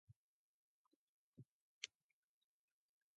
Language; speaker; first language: English; non-native, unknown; Mongolian